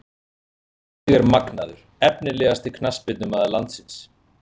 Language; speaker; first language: Icelandic; native; Icelandic